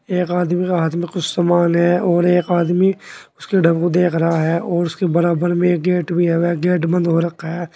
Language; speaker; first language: Hindi; native; Hindi